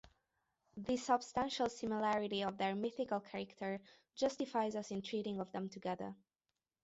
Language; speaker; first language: English; non-native, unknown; Hungarian